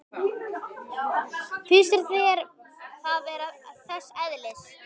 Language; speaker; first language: Icelandic; native; Icelandic